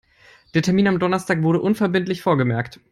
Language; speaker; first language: English; non-native, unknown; German